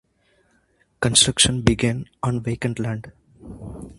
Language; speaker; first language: English; non-native, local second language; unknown